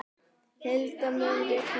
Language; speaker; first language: Icelandic; native; Icelandic